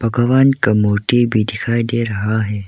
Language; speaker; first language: Hindi; non-native, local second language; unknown